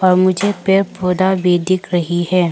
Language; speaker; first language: Hindi; non-native, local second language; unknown